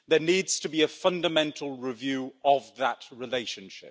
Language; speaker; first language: English; native; English